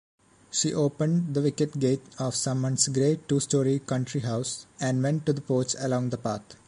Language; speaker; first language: English; non-native, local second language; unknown